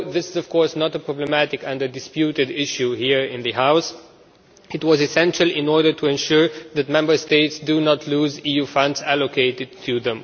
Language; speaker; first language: English; non-native, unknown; Romanian